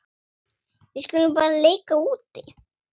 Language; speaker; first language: Icelandic; non-native, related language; Swedish